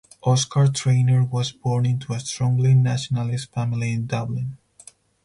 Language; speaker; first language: English; non-native, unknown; Spanish